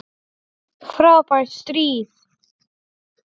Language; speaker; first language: Icelandic; non-native, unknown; Polish